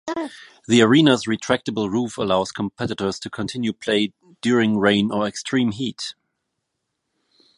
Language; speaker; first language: English; non-native, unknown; German